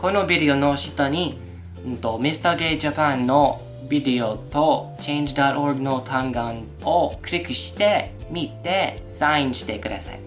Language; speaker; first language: Japanese; non-native, learner; English